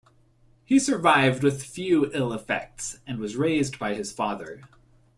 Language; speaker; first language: English; native; English